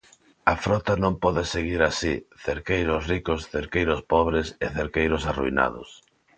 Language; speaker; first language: Galician; non-native, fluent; Spanish